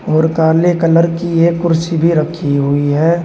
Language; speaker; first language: Hindi; native; Hindi